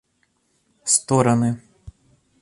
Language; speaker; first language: Russian; native; Russian